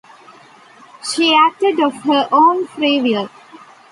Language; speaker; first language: English; non-native, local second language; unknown